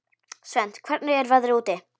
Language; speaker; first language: Icelandic; non-native, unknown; Polish